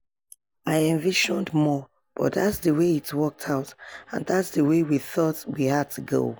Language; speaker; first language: English; non-native, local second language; Yoruba